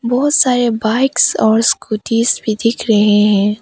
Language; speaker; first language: Hindi; non-native, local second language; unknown